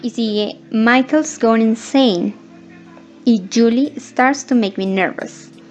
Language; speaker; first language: English; non-native, fluent; Spanish